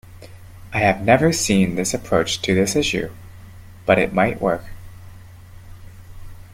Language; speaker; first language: English; native; English